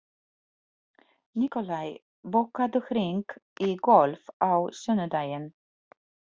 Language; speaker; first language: Icelandic; non-native, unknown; Polish